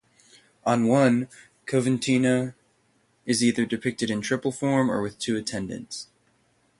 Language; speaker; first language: English; native; English